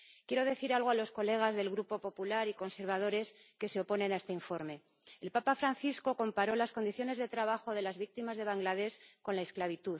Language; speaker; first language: Spanish; native; Spanish